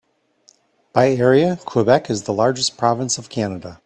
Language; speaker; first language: English; native; English